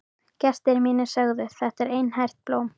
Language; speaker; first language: Icelandic; native; Icelandic